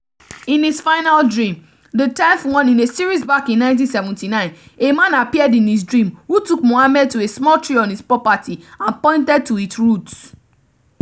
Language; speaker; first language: English; non-native, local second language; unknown